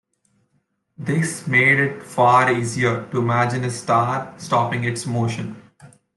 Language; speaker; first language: English; non-native, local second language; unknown